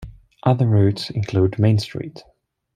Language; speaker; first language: English; non-native, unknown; Swedish